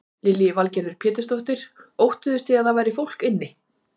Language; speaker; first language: Icelandic; native; Icelandic